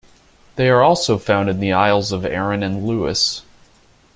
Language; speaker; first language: English; native; English